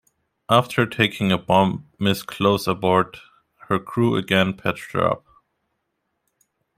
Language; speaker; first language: English; non-native, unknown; German